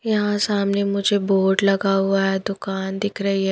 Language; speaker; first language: Hindi; non-native, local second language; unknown